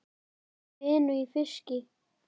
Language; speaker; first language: Icelandic; native; Icelandic